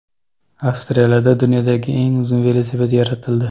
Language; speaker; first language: Uzbek; non-native, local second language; Kazakh